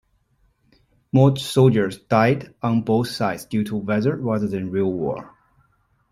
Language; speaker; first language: English; non-native, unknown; Chinese